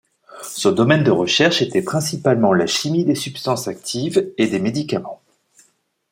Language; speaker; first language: French; native; French